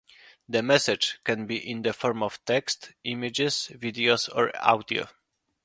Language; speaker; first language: English; non-native, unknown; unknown